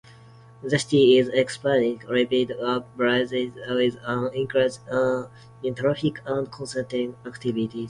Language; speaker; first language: English; non-native, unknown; Japanese